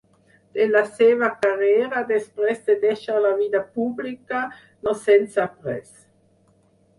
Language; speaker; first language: Catalan; non-native, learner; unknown